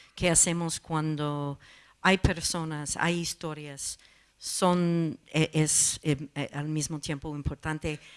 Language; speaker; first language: Spanish; non-native, fluent; English